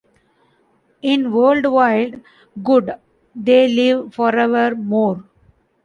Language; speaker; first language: English; non-native, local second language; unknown